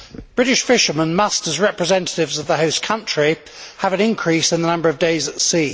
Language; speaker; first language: English; native; English